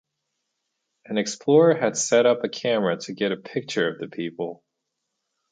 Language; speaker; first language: English; native; English